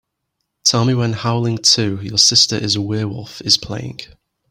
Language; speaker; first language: English; native; English